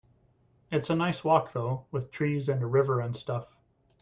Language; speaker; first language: English; native; English